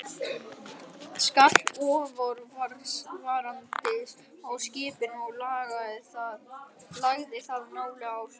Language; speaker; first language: Icelandic; native; Icelandic